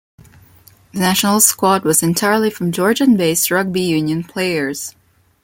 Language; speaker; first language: English; non-native, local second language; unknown